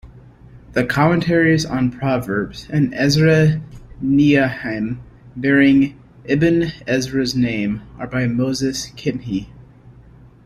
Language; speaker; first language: English; native; English